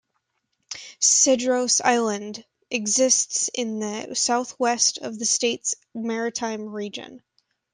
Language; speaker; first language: English; native; English